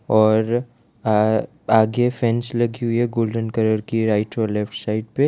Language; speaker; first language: Hindi; non-native, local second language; Gujarati